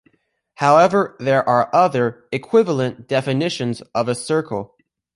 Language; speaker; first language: English; native; English